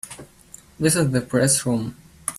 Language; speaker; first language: English; native; English